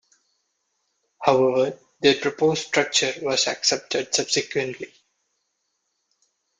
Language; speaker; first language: English; non-native, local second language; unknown